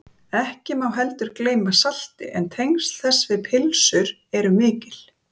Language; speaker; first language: Icelandic; native; Icelandic